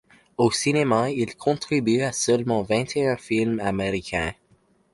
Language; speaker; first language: French; non-native, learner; English